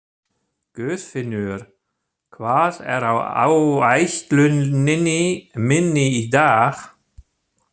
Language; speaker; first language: Icelandic; non-native, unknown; German